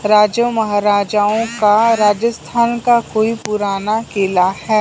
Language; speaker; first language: Hindi; non-native, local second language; Punjabi